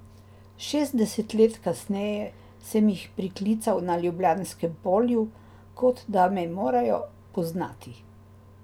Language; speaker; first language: Slovenian; native; Slovenian